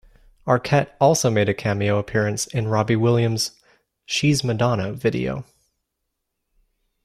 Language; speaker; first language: English; native; English